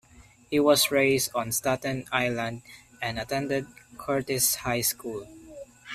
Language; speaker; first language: English; non-native, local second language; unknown